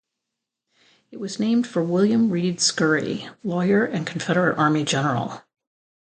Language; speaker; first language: English; native; English